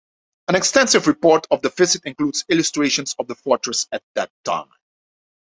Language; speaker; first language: English; non-native, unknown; Dutch